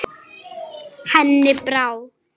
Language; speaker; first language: Icelandic; native; Icelandic